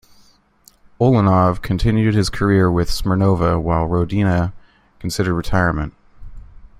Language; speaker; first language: English; native; English